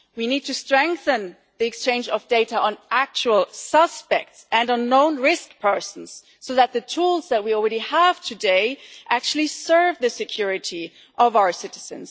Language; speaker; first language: English; non-native, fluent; German